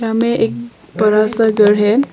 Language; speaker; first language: Hindi; non-native, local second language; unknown